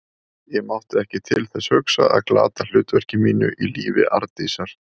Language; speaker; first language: Icelandic; native; Icelandic